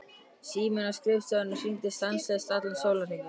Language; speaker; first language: Icelandic; native; Icelandic